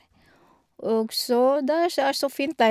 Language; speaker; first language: Norwegian; non-native, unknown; Filipino